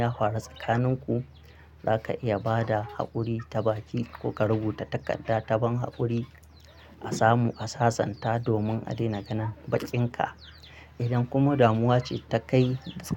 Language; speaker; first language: Hausa; non-native, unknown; Akan